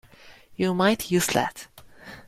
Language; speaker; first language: English; non-native, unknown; Chinese